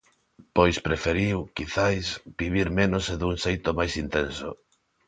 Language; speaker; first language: Galician; non-native, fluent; Spanish